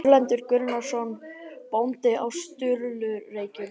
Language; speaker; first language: Icelandic; native; Icelandic